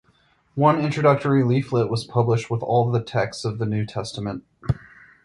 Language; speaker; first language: English; native; English